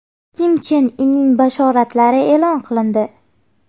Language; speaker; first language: Uzbek; native; Uzbek